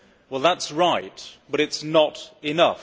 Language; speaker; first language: English; native; English